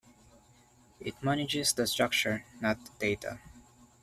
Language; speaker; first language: English; non-native, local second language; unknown